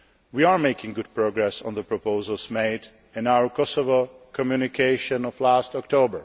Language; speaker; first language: English; non-native, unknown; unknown